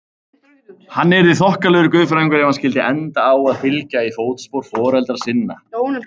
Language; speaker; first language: Icelandic; native; Icelandic